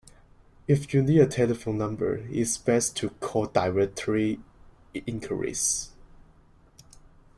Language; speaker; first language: English; non-native, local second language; Cantonese